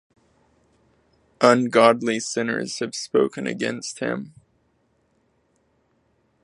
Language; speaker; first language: English; native; English